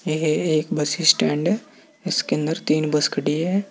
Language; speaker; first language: Hindi; native; Hindi